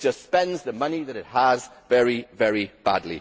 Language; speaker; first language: English; native; English